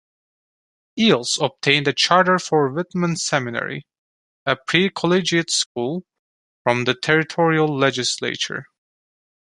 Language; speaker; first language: English; non-native, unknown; Turkish